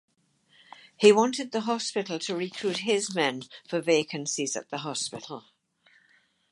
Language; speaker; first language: English; native; English